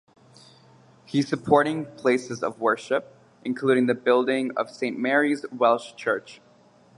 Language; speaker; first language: English; native; English